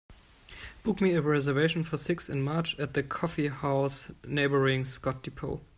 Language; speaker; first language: English; non-native, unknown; German